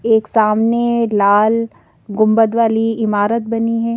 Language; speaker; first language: Hindi; native; Hindi